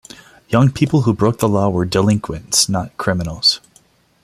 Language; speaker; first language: English; non-native, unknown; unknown